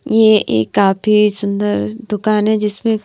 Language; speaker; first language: Hindi; non-native, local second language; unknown